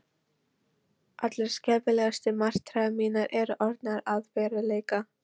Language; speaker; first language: Icelandic; non-native, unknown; Polish